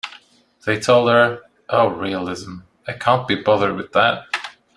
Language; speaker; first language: English; non-native, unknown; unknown